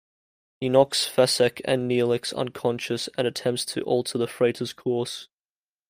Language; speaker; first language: English; native; English